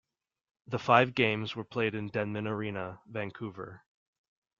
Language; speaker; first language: English; native; English